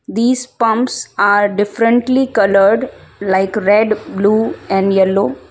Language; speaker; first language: English; non-native, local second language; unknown